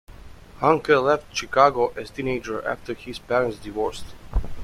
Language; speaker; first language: English; native; English